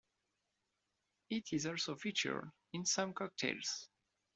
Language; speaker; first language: English; non-native, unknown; French